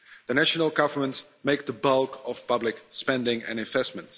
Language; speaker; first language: English; non-native, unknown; Dutch